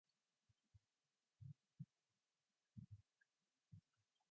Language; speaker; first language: English; non-native, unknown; Mongolian